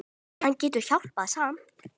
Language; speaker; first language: Icelandic; native; Icelandic